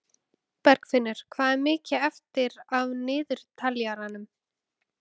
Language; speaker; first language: Icelandic; native; Icelandic